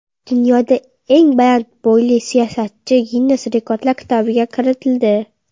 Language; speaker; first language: Uzbek; non-native, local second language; Kara-Kalpak